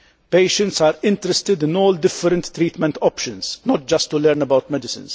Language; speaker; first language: English; non-native, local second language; Maltese